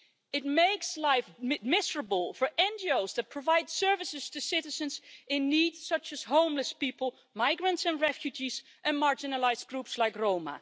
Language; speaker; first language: English; non-native, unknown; Dutch